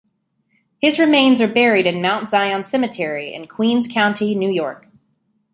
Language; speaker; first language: English; native; English